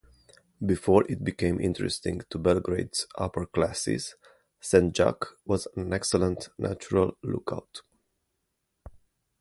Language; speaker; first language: English; native; English